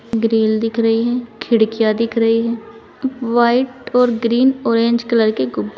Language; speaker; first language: Hindi; native; Hindi